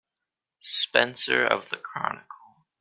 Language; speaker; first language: English; native; English